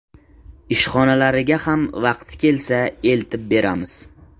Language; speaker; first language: Uzbek; native; Uzbek